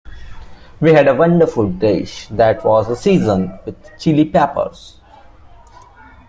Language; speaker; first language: English; non-native, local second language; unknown